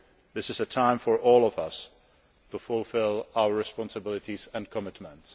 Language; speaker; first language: English; non-native, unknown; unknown